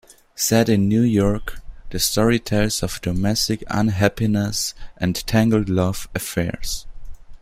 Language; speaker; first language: English; non-native, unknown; German